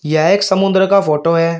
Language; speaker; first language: Hindi; native; Hindi